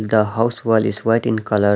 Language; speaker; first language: English; non-native, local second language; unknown